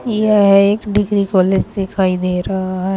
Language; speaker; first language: Hindi; native; Hindi